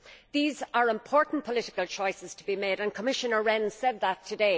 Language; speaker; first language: English; native; English